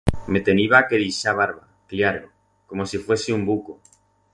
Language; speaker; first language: Aragonese; non-native, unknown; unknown